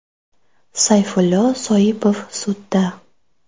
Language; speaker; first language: Uzbek; non-native, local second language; Russian